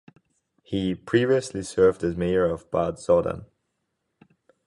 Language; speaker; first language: English; non-native, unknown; German